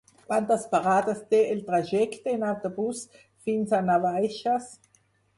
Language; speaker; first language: Catalan; non-native, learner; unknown